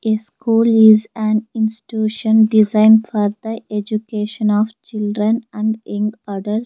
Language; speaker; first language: English; non-native, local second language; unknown